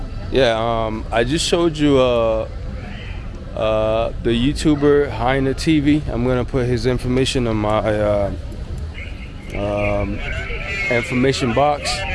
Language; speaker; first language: English; early bilingual, other home language; Spanish